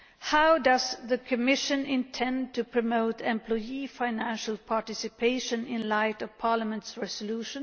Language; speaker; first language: English; non-native, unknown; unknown